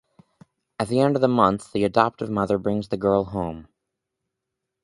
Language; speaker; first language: English; native; English